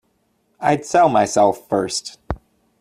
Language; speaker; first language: English; native; English